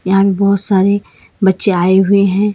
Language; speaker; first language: Hindi; non-native, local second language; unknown